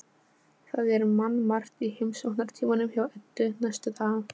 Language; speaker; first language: Icelandic; non-native, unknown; Polish